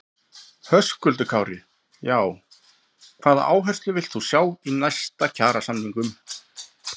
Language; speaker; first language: Icelandic; native; Icelandic